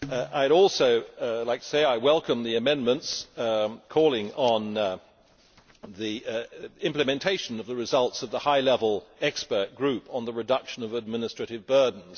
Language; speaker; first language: English; native; English